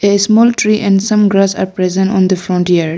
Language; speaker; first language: English; non-native, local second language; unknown